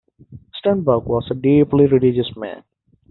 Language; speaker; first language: English; native; English